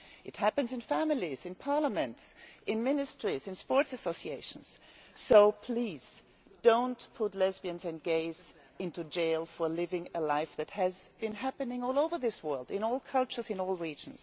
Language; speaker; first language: English; non-native, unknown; German